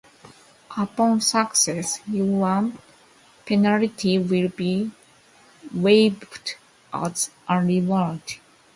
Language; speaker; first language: English; non-native, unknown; Japanese